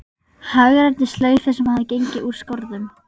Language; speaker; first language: Icelandic; native; Icelandic